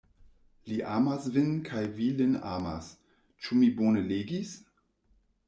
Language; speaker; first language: Esperanto; non-native, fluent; German